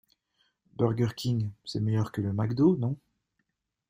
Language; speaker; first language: French; native; French